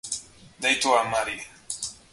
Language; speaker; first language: Basque; native; Basque